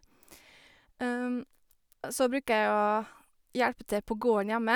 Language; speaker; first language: Norwegian; native; Norwegian